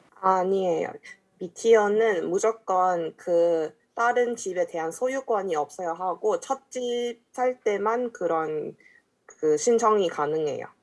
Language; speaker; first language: Korean; non-native, fluent; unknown